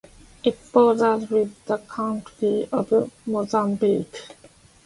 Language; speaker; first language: English; non-native, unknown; Japanese